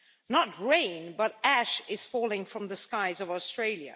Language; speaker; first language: English; non-native, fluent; Dutch